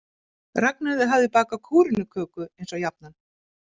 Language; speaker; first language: Icelandic; native; Icelandic